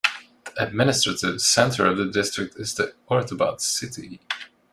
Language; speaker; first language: English; non-native, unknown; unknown